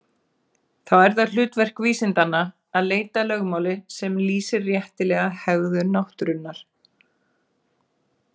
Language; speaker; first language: Icelandic; native; Icelandic